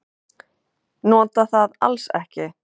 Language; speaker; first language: Icelandic; non-native, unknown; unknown